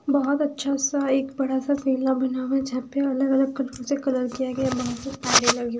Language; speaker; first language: Hindi; non-native, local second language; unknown